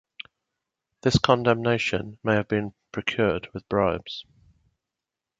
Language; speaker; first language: English; native; English